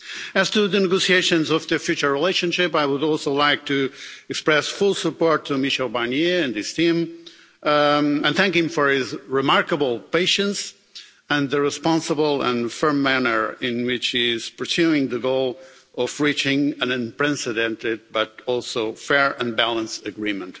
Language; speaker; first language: English; non-native, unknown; Portuguese